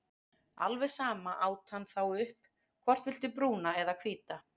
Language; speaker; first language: Icelandic; native; Icelandic